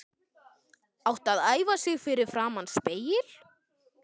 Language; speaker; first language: Icelandic; native; Icelandic